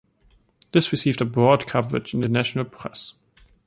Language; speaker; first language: English; non-native, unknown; German